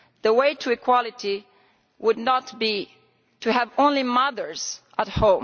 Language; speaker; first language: English; non-native, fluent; Italian